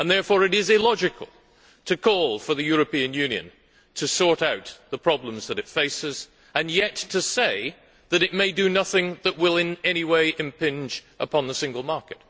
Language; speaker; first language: English; native; English